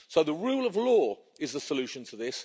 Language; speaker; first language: English; native; English